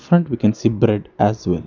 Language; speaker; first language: English; non-native, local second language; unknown